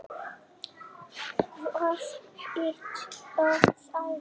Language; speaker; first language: Icelandic; native; Icelandic